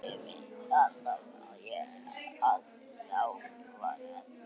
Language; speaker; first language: Icelandic; native; Icelandic